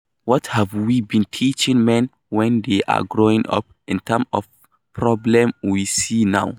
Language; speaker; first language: English; non-native, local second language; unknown